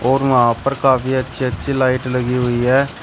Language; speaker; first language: Hindi; native; Hindi